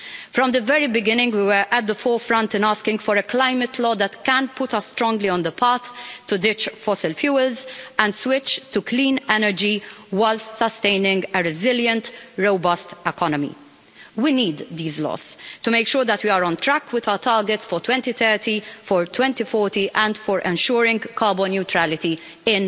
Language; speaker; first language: English; non-native, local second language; Maltese